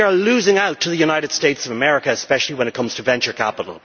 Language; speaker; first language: English; native; English